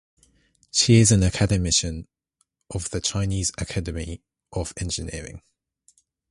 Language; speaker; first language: English; native; English